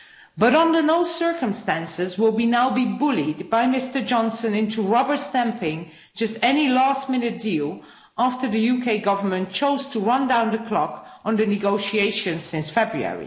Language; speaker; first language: English; non-native, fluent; Dutch